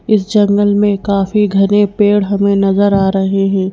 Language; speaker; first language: Hindi; native; Hindi